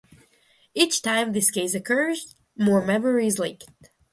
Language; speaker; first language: English; non-native, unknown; Russian